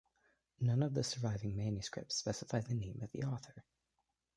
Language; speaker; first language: English; native; English